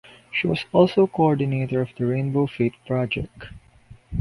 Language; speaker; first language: English; non-native, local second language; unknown